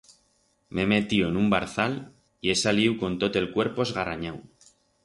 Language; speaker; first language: Aragonese; non-native, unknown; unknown